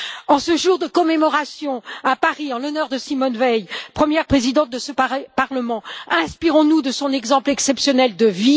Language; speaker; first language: French; native; French